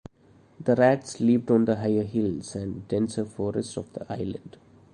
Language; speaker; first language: English; non-native, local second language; Malayalam